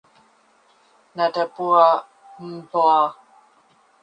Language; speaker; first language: English; native; English